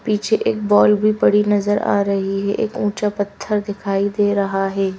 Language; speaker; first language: Hindi; native; Hindi